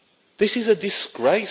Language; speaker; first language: English; native; English